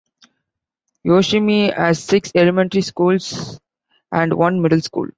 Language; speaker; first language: English; non-native, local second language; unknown